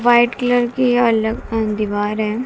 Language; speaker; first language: Hindi; native; Hindi